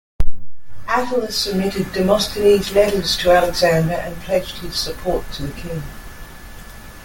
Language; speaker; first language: English; native; English